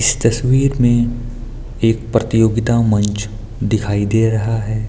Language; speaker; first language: Hindi; native; Hindi